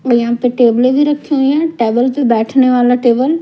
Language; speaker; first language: Hindi; non-native, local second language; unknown